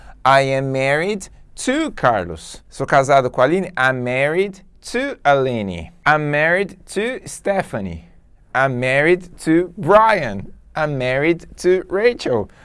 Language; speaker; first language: English; non-native, fluent; Portuguese